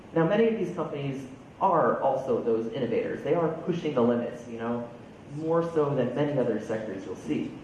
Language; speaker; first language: English; native; English